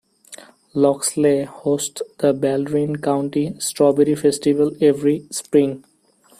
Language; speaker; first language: English; non-native, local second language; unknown